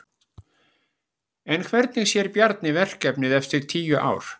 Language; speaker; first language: Icelandic; native; Icelandic